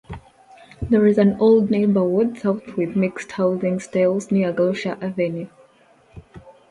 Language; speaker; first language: English; non-native, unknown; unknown